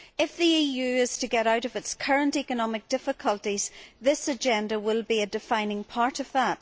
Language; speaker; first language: English; native; English